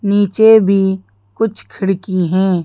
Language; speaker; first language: Hindi; native; Hindi